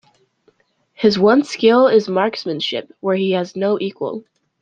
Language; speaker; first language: English; native; English